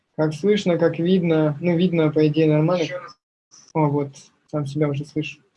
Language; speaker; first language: Russian; native; Russian